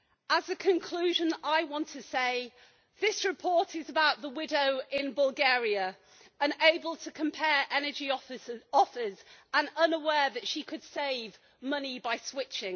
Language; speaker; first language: English; native; English